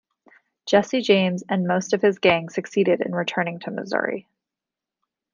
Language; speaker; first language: English; native; English